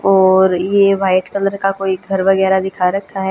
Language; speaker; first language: Hindi; native; Hindi